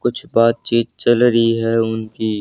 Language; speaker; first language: Hindi; native; Hindi